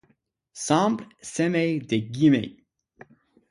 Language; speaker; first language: French; non-native, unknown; English